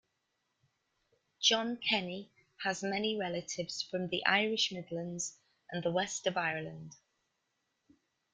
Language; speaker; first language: English; native; English